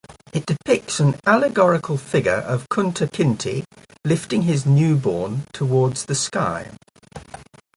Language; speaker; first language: English; native; English